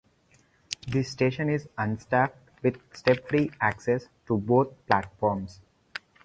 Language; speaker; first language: English; non-native, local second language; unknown